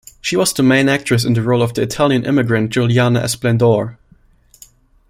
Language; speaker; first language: English; non-native, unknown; German